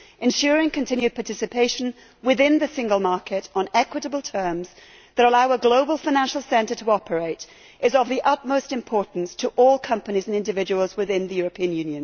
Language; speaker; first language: English; native; English